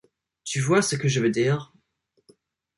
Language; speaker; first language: French; non-native, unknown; English